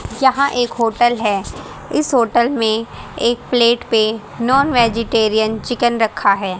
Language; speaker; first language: Hindi; native; Hindi